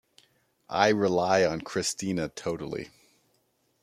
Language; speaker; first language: English; native; English